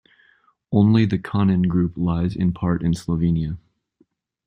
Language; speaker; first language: English; native; English